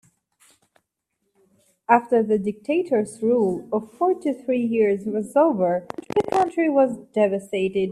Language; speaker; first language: English; native; English